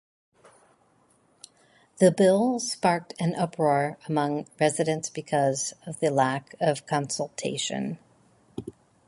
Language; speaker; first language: English; native; English